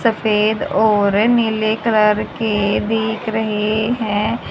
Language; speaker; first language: Hindi; native; Hindi